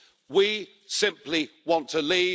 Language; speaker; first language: English; native; English